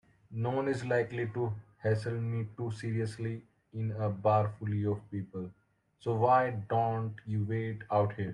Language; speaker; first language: English; non-native, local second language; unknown